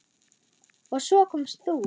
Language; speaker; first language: Icelandic; non-native, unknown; German